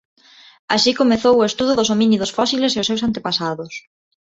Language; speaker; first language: Galician; non-native, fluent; Spanish